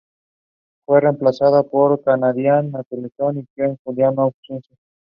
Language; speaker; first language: English; non-native, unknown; Spanish